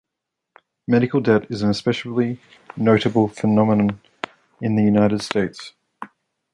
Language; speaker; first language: English; native; English